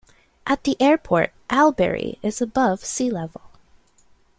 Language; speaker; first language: English; native; English